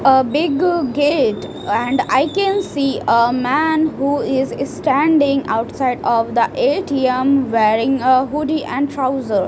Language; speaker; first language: English; non-native, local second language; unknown